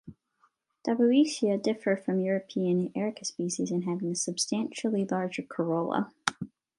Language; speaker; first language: English; non-native, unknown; Chinese